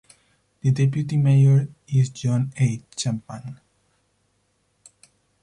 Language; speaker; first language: English; non-native, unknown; Spanish